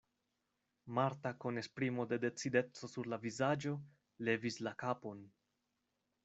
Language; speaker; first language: Esperanto; non-native, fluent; Spanish